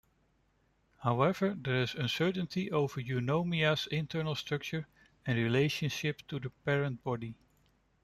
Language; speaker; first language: English; non-native, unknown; Dutch